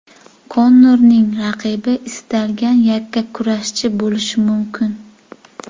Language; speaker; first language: Uzbek; native; Uzbek